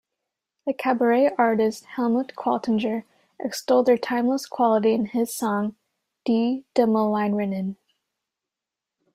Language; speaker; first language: English; native; English